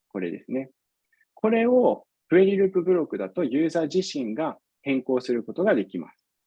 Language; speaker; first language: Japanese; non-native, fluent; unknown